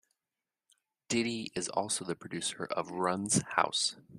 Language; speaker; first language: English; native; English